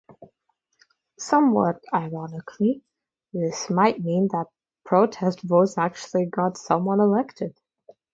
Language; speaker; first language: English; non-native, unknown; Russian